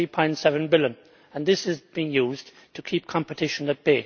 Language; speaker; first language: English; native; English